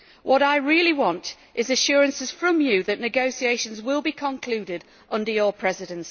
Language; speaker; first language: English; native; English